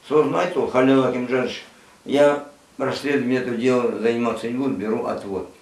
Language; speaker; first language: Russian; non-native, local second language; Kazakh